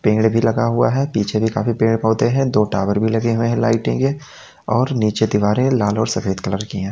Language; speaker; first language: Hindi; native; Hindi